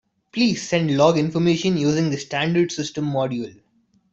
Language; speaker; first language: English; non-native, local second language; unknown